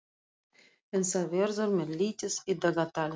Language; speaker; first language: Icelandic; non-native, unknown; Russian